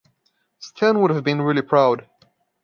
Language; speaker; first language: English; non-native, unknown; Portuguese